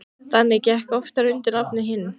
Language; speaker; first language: Icelandic; native; Icelandic